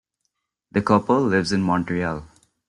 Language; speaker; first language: English; non-native, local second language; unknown